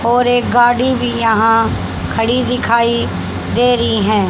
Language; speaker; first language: Hindi; native; Hindi